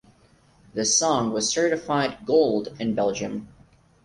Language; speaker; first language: English; non-native, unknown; Portuguese